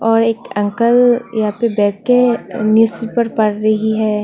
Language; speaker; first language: Hindi; non-native, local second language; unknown